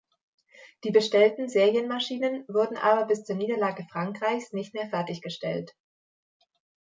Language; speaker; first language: German; native; German